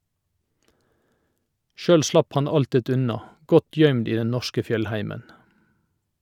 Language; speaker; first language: Norwegian; native; Norwegian